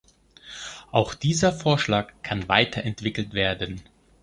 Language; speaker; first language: German; non-native, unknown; Greek